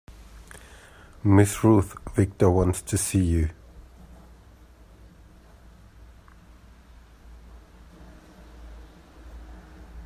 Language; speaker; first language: English; native; English